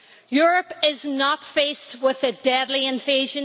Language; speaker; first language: English; native; English